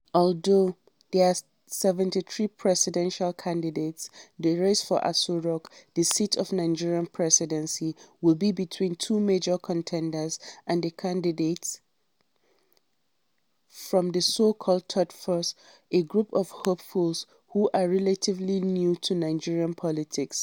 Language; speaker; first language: English; non-native, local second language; Hausa